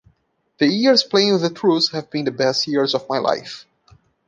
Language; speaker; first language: English; non-native, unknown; Portuguese